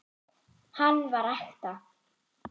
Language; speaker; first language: Icelandic; non-native, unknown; German